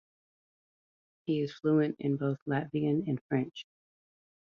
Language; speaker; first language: English; native; English